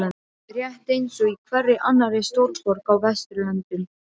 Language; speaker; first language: Icelandic; non-native, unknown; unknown